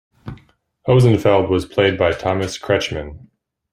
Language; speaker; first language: English; native; English